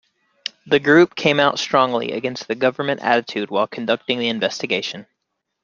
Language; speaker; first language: English; native; English